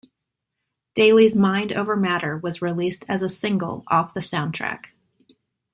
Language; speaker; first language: English; native; English